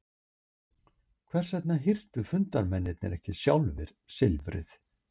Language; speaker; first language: Icelandic; native; Icelandic